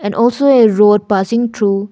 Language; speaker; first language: English; non-native, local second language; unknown